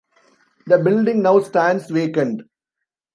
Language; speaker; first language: English; non-native, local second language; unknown